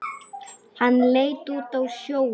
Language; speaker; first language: Icelandic; non-native, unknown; Polish